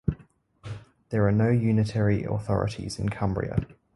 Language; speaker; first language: English; native; English